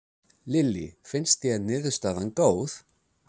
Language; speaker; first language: Icelandic; non-native, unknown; English